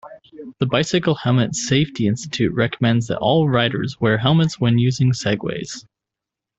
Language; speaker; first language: English; native; English